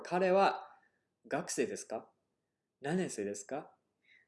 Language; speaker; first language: Japanese; non-native, fluent; English